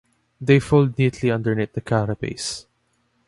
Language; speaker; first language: English; non-native, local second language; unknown